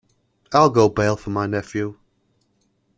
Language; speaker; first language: English; native; English